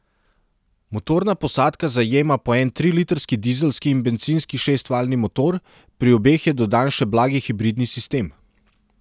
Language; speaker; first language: Slovenian; non-native, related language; Serbian